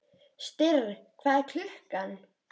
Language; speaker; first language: Icelandic; native; Icelandic